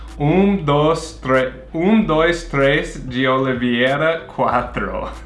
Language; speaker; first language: Portuguese; non-native, fluent; English